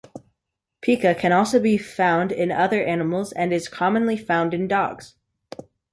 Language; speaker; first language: English; native; English